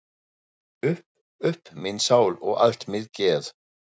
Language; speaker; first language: Icelandic; non-native, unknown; German